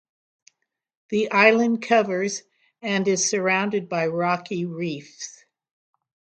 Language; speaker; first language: English; native; English